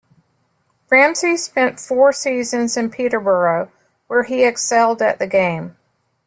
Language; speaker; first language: English; native; English